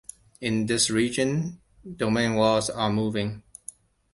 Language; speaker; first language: English; non-native, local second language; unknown